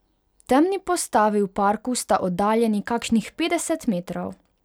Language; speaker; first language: Slovenian; non-native, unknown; Hungarian